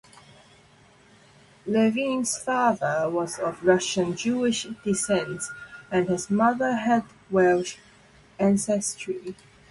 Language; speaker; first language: English; non-native, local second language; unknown